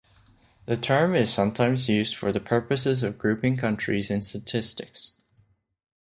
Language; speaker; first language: English; non-native, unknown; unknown